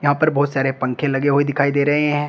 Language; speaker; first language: Hindi; native; Hindi